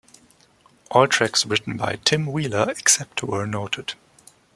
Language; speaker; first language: English; non-native, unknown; German